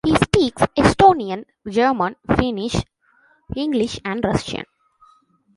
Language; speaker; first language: English; non-native, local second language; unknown